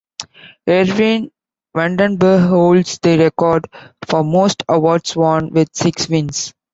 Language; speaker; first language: English; non-native, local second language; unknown